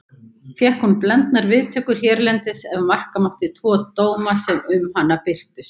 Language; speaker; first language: Icelandic; native; Icelandic